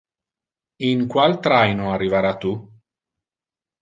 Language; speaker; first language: Interlingua; non-native, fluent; Italian